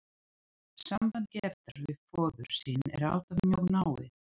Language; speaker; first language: Icelandic; non-native, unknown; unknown